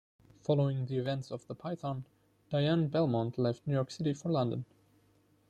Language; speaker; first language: English; non-native, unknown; German